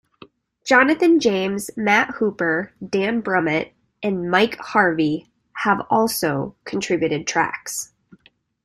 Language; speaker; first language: English; native; English